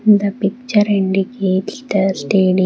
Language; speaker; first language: English; non-native, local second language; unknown